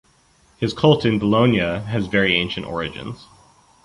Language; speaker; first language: English; native; English